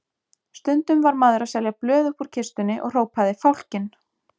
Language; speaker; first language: Icelandic; native; Icelandic